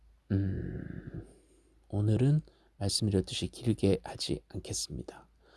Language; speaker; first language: Korean; native; Korean